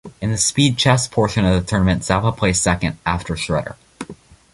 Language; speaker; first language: English; native; English